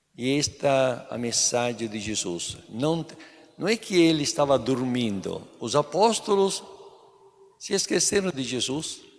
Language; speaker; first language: Portuguese; non-native, fluent; Italian